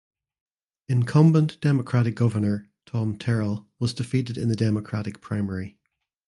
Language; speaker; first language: English; native; English